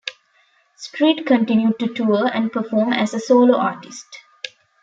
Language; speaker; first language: English; non-native, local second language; Tamil